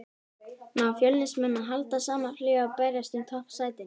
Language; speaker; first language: Icelandic; native; Icelandic